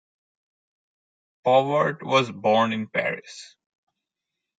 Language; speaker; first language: English; non-native, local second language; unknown